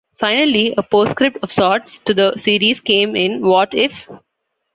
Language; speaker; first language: English; non-native, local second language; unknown